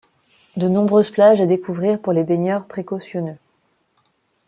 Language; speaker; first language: French; non-native, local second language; Malagasy